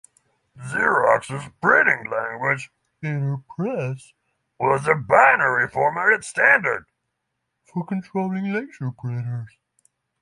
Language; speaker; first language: English; non-native, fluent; Norwegian